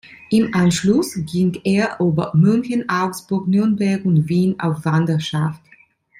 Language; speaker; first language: German; non-native, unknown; Italian